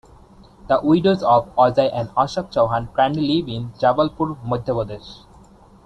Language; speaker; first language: English; non-native, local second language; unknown